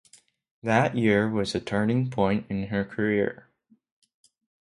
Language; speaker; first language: English; non-native, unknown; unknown